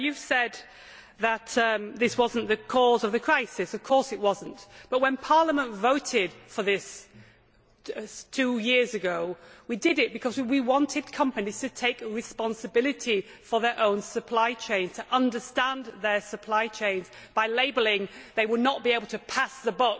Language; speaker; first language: English; native; English